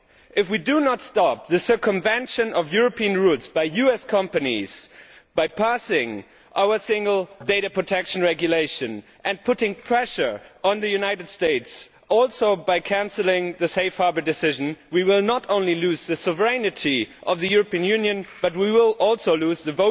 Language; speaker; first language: English; non-native, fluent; German